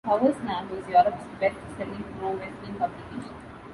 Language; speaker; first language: English; non-native, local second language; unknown